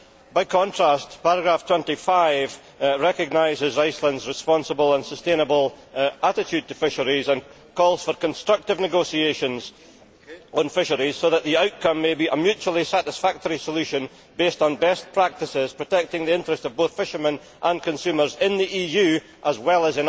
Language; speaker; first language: English; native; English